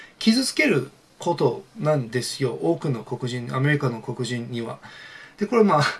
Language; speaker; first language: Japanese; non-native, fluent; English